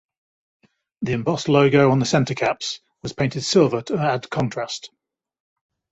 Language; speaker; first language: English; native; English